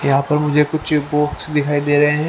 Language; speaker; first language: Hindi; native; Hindi